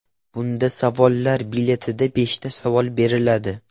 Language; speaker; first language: Uzbek; non-native, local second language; Russian